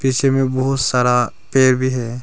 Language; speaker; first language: Hindi; early bilingual, other home language; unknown